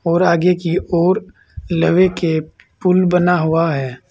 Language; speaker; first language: Hindi; native; Hindi